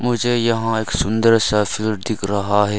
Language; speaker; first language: Hindi; non-native, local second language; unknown